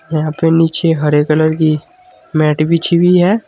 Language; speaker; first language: Hindi; native; Hindi